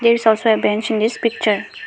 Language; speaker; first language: English; non-native, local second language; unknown